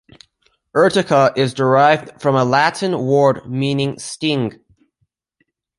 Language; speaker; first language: English; native; English